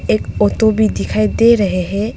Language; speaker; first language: Hindi; non-native, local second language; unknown